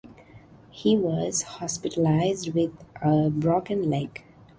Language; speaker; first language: English; non-native, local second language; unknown